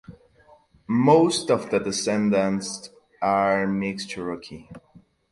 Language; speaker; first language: English; native; English